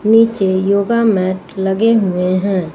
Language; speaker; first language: Hindi; native; Hindi